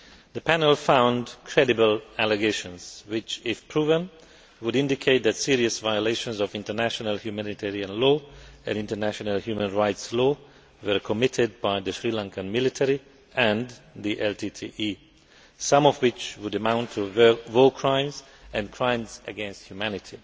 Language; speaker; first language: English; non-native, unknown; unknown